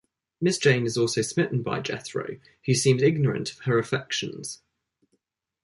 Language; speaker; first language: English; native; English